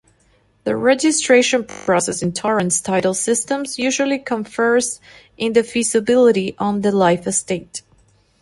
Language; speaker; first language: English; non-native, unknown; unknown